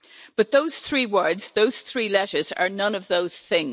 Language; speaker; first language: English; native; English